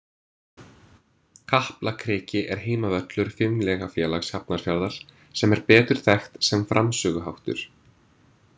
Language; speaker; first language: Icelandic; non-native, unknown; English